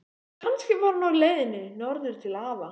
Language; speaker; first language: Icelandic; native; Icelandic